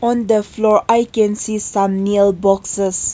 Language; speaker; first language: English; non-native, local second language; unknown